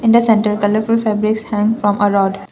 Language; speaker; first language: English; non-native, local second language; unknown